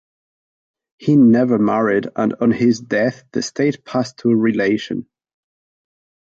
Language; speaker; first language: English; non-native, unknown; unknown